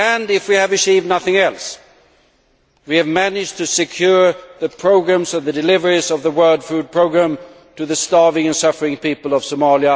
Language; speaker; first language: English; non-native, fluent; Swedish